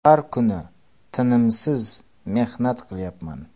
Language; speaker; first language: Uzbek; non-native, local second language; Kara-Kalpak